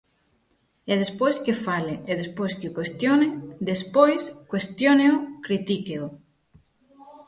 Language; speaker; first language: Galician; native; Galician